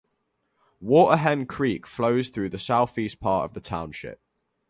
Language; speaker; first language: English; native; English